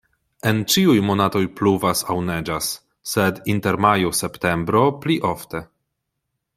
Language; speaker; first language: Esperanto; non-native, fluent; Polish